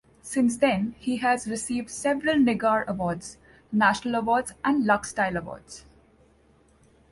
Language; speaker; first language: English; non-native, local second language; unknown